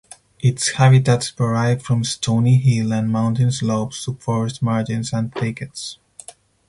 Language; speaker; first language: English; non-native, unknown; Spanish